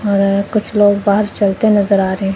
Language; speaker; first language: Hindi; non-native, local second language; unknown